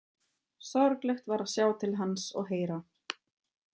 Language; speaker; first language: Icelandic; non-native, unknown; German